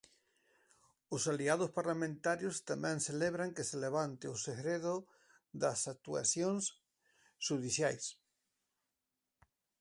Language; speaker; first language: Galician; native; Galician